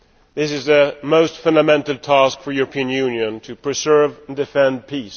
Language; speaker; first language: English; non-native, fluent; Swedish